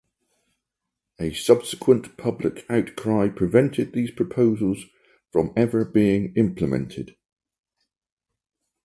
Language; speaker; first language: English; native; English